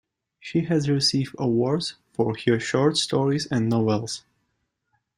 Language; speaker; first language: English; non-native, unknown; Russian